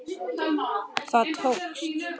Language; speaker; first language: Icelandic; native; Icelandic